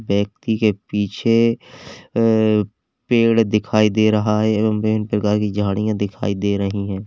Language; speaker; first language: Hindi; native; Hindi